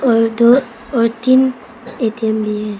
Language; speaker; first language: Hindi; non-native, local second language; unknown